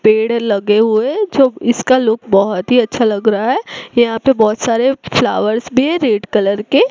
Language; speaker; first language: Hindi; non-native, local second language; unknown